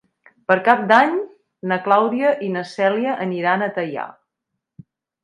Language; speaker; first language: Catalan; native; Catalan